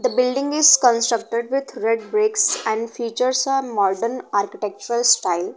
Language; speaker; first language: English; non-native, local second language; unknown